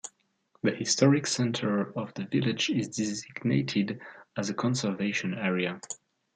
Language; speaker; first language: English; non-native, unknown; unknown